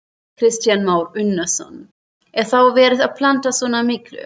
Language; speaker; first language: Icelandic; non-native, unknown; German